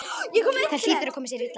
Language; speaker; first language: Icelandic; native; Icelandic